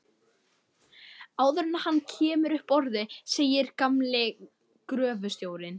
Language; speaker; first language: Icelandic; native; Icelandic